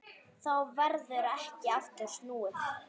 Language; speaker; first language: Icelandic; native; Icelandic